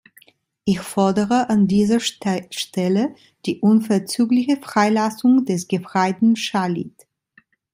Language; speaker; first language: German; non-native, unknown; Italian